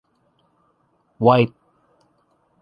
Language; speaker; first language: English; non-native, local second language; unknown